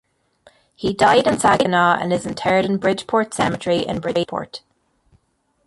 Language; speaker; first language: English; native; English